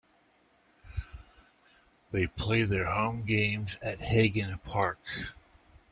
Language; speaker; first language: English; native; English